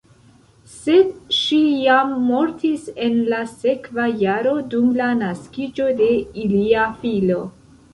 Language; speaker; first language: Esperanto; non-native, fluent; Central Kurdish